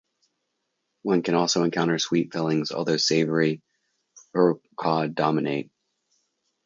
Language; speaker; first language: English; native; English